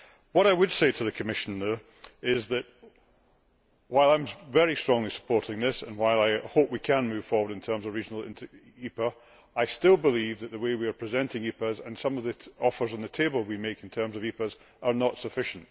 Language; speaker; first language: English; native; English